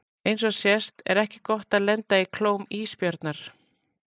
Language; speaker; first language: Icelandic; native; Icelandic